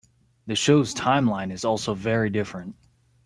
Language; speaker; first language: English; native; English